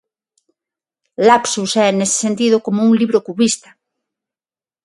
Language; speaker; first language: Galician; non-native, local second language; Spanish